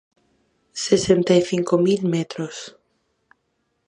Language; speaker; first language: Galician; non-native, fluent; Spanish